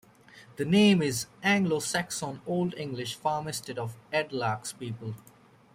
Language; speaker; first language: English; native; English